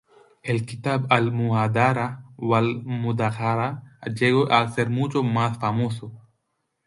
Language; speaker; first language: Spanish; non-native, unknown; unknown